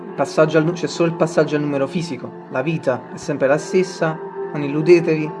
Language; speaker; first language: Italian; native; Italian